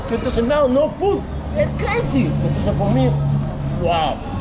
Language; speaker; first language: English; non-native, learner; Spanish